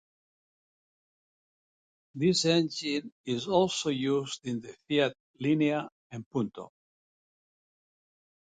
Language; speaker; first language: English; non-native, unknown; Catalan